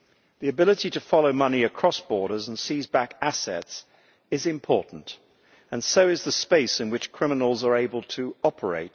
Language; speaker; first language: English; native; English